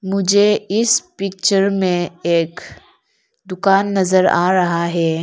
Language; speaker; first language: Hindi; non-native, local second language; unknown